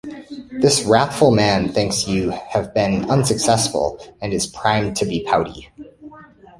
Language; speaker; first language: English; native; English